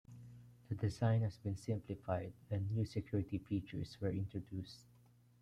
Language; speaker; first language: English; non-native, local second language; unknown